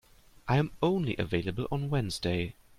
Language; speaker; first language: English; non-native, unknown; German